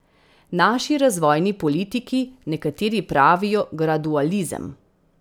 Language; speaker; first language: Slovenian; native; Slovenian